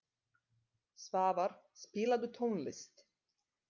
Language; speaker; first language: Icelandic; non-native, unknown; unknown